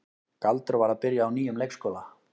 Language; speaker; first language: Icelandic; native; Icelandic